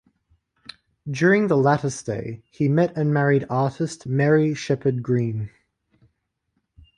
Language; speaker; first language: English; native; English